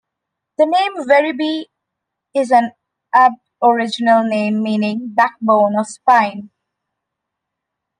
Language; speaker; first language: English; non-native, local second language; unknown